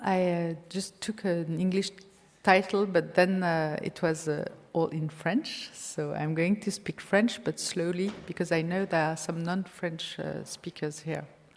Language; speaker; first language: English; non-native, fluent; French